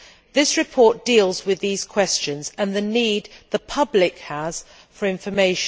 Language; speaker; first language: English; native; English